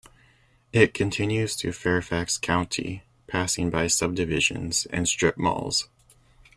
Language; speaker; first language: English; native; English